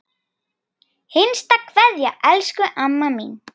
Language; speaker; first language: Icelandic; native; Icelandic